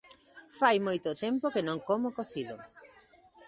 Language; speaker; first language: Galician; native; Galician